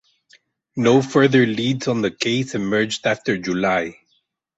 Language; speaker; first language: English; non-native, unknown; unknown